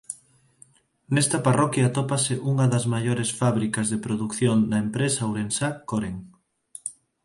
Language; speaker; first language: Galician; non-native, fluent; Spanish